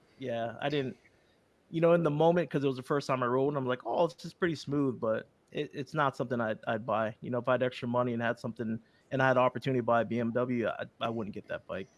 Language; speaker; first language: English; early bilingual, other home language; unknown